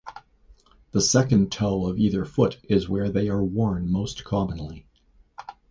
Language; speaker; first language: English; native; English